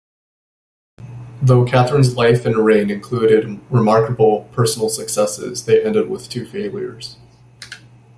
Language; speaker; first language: English; native; English